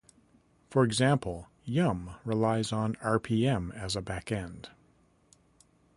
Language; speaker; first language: English; native; English